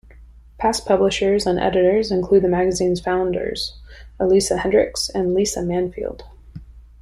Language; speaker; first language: English; native; English